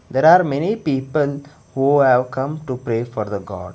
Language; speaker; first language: English; non-native, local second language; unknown